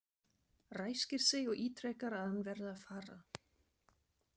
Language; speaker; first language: Icelandic; non-native, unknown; German